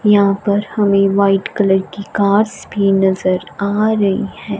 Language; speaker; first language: Hindi; non-native, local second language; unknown